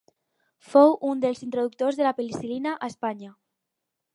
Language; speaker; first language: Catalan; non-native, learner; Spanish